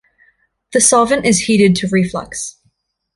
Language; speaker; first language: English; native; English